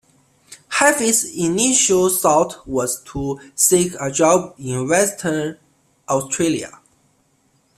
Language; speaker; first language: English; non-native, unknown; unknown